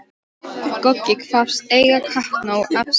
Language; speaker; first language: Icelandic; non-native, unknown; Polish